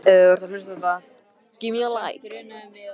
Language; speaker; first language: Icelandic; non-native, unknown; Vietnamese